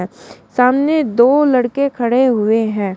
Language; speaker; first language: Hindi; native; Hindi